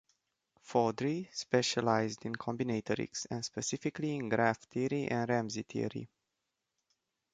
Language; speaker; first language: English; non-native, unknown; Romanian